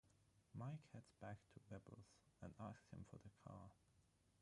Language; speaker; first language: English; non-native, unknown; German